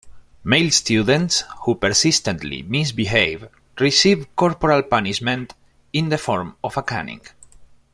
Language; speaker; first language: English; non-native, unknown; Spanish